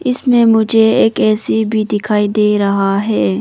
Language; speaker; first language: Hindi; non-native, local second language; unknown